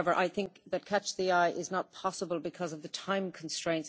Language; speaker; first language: English; native; English